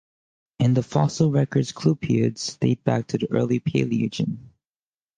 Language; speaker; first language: English; native; English